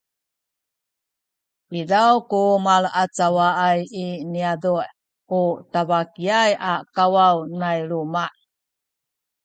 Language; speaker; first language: Sakizaya; native; Sakizaya